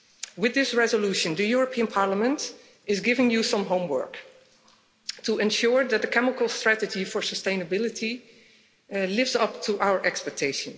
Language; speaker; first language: English; non-native, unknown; Dutch